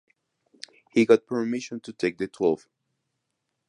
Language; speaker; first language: English; non-native, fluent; Spanish